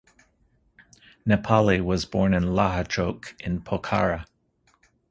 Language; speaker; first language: English; native; English